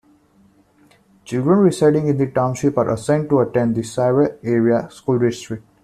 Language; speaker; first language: English; non-native, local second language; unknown